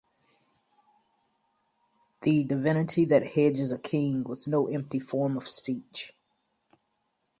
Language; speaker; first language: English; native; English